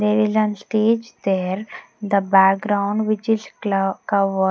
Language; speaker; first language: English; non-native, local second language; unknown